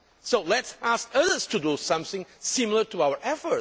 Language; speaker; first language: English; non-native, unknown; Portuguese